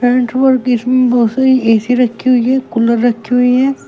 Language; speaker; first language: Hindi; native; Hindi